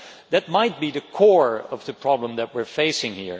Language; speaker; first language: English; non-native, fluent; Dutch